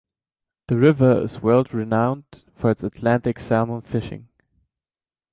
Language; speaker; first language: English; non-native, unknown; German